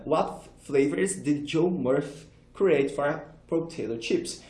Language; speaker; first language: English; non-native, fluent; Portuguese